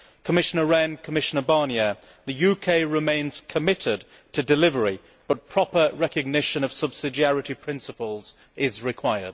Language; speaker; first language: English; native; English